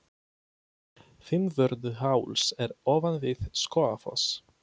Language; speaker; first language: Icelandic; non-native, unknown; Polish